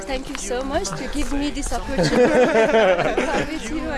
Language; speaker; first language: English; non-native, learner; Persian